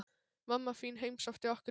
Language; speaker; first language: Icelandic; non-native, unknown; Polish